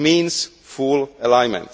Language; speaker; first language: English; non-native, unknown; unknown